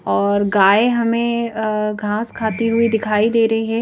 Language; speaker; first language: Hindi; native; Hindi